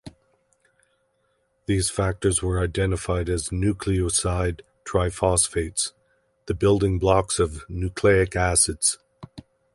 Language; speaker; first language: English; native; English